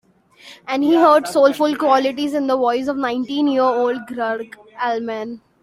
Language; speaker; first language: English; non-native, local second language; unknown